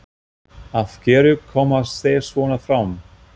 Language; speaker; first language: Icelandic; non-native, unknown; German